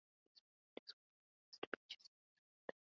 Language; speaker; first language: English; non-native, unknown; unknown